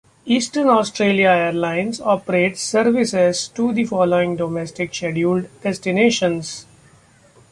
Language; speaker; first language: English; non-native, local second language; Marathi